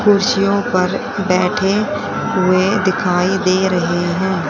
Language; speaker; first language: Hindi; native; Hindi